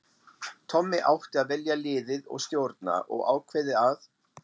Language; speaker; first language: Icelandic; non-native, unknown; German